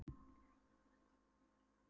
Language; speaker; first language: Icelandic; non-native, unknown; Polish